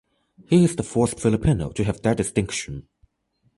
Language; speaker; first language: English; non-native, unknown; Chinese